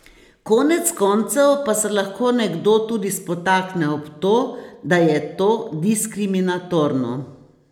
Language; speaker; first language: Slovenian; native; Slovenian